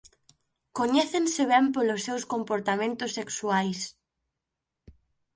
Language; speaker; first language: Galician; native; Galician